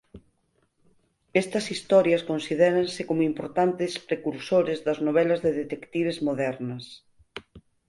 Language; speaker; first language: Galician; native; Galician